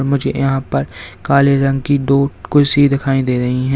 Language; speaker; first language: Hindi; native; Hindi